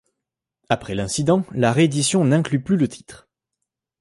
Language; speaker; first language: French; native; French